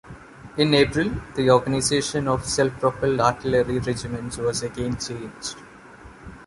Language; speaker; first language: English; non-native, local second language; Malayalam